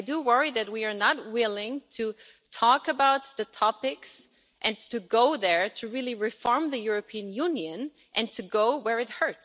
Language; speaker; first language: English; non-native, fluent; German